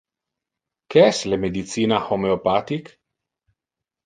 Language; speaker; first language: Interlingua; non-native, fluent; Italian